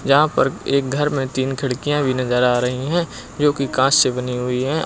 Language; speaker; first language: Hindi; native; Hindi